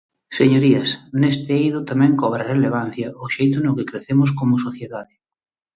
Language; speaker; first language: Galician; native; Galician